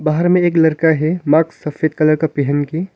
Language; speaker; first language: Hindi; non-native, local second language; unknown